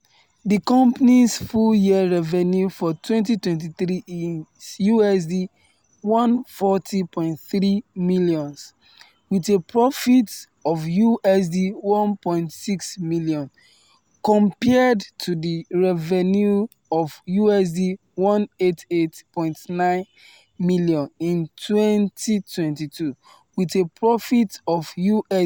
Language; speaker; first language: English; non-native, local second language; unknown